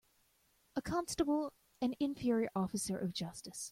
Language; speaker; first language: English; native; English